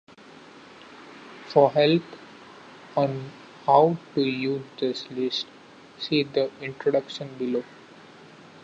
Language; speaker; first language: English; non-native, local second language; Marathi